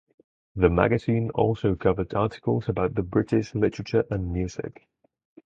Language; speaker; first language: English; non-native, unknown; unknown